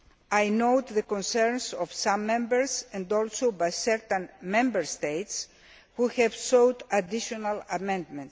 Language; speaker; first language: English; non-native, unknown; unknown